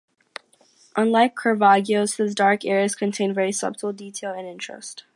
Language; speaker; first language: English; native; English